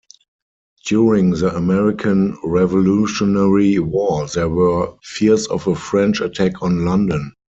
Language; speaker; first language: English; non-native, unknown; German